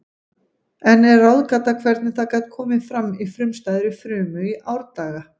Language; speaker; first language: Icelandic; native; Icelandic